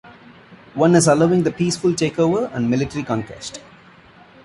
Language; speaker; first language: English; non-native, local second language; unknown